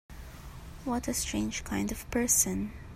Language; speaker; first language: English; non-native, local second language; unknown